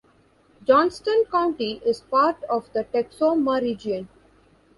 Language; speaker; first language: English; non-native, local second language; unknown